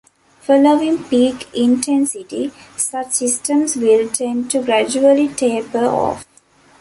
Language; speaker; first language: English; non-native, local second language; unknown